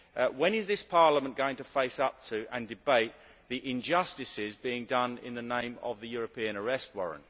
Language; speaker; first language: English; native; English